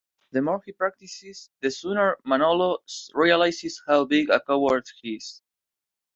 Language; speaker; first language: English; non-native, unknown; Spanish